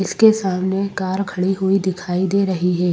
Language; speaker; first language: Hindi; native; Hindi